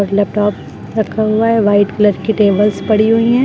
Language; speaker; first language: Hindi; native; Hindi